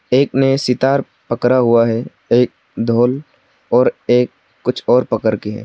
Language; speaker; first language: Hindi; non-native, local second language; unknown